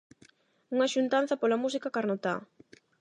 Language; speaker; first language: Galician; non-native, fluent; Spanish